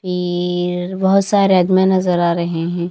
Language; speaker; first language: Hindi; non-native, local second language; Punjabi